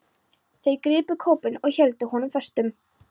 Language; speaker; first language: Icelandic; non-native, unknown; Polish